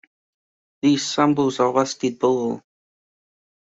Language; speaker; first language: English; native; English